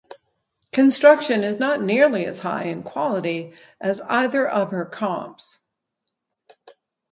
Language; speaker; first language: English; native; English